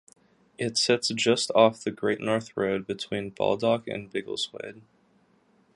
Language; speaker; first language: English; native; English